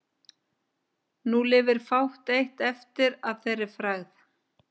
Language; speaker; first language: Icelandic; native; Icelandic